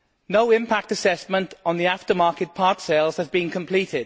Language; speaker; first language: English; native; English